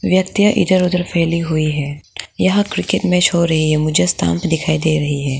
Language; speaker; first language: Hindi; non-native, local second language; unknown